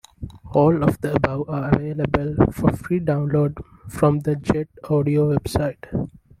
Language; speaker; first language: English; non-native, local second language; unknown